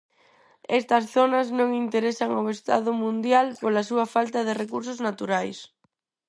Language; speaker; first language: Galician; non-native, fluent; Spanish